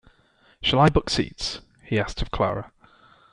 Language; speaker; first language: English; native; English